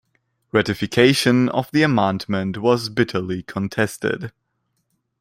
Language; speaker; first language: English; non-native, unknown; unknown